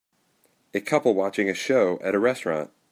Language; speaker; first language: English; native; English